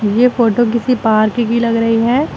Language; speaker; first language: Hindi; native; Hindi